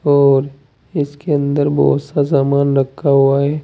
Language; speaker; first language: Hindi; native; Hindi